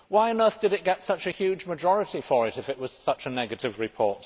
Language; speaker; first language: English; native; English